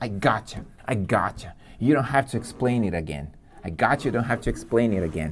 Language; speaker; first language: English; non-native, fluent; Portuguese